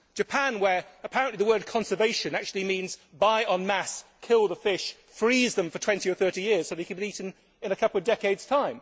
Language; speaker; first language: English; native; English